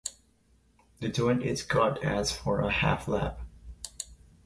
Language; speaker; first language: English; non-native, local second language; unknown